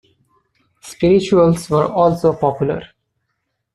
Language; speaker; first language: English; non-native, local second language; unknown